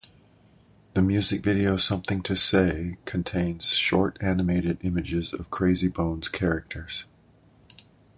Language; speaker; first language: English; native; English